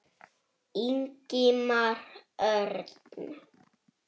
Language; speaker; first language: Icelandic; native; Icelandic